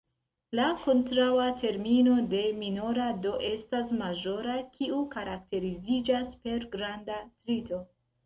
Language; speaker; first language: Esperanto; non-native, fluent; Central Kurdish